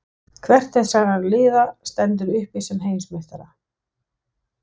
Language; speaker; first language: Icelandic; non-native, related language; Danish